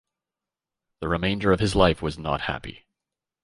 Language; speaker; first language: English; native; English